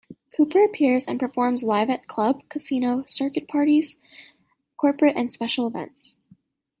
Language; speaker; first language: English; native; English